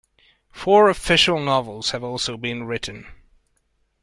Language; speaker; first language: English; non-native, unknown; Hungarian